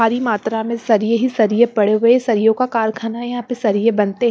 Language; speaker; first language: Hindi; non-native, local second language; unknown